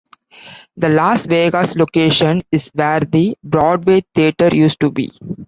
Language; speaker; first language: English; non-native, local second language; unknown